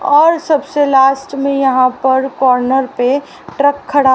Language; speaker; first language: Hindi; native; Hindi